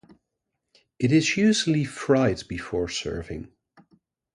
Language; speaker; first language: English; non-native, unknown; Dutch